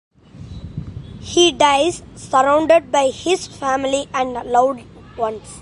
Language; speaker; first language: English; non-native, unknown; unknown